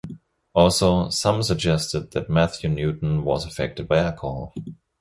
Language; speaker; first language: English; non-native, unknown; German